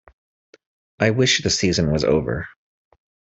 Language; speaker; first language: English; native; English